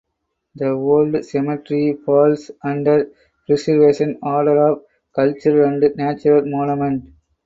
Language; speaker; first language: English; non-native, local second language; Tamil